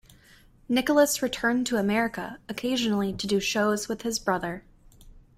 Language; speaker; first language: English; native; English